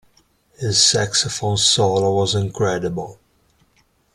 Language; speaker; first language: English; non-native, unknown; Italian